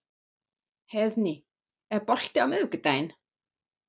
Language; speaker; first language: Icelandic; non-native, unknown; German